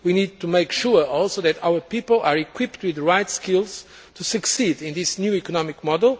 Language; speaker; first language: English; non-native, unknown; Portuguese